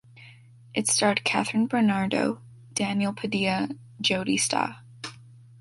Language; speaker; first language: English; native; English